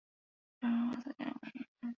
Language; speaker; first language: English; non-native, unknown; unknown